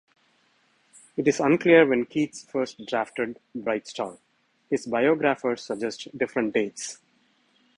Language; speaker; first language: English; non-native, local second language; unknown